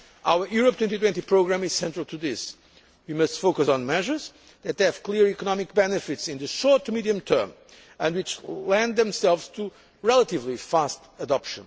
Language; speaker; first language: English; non-native, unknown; Portuguese